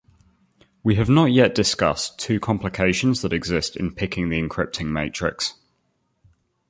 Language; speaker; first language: English; native; English